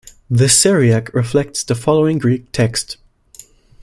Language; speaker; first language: English; non-native, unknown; German